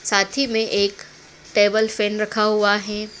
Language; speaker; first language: Hindi; native; Hindi